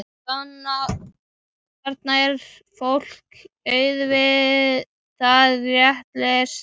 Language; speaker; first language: Icelandic; native; Icelandic